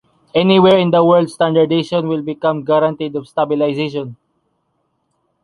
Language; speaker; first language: English; non-native, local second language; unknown